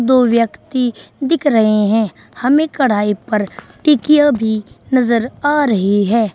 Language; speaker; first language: Hindi; native; Hindi